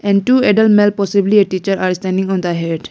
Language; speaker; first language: English; non-native, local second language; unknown